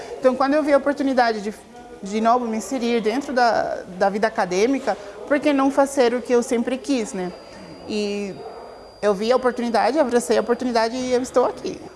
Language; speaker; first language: Portuguese; non-native, fluent; Spanish